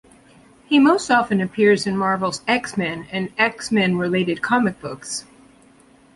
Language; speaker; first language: English; native; English